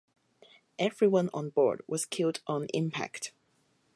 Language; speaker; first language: English; non-native, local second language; Cantonese